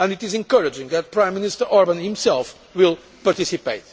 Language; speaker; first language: English; non-native, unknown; Portuguese